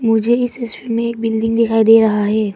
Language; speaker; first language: Hindi; early bilingual, other home language; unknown